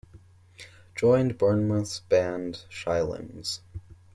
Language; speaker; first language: English; native; English